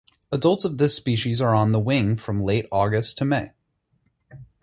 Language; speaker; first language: English; native; English